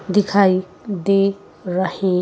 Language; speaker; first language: Hindi; native; Hindi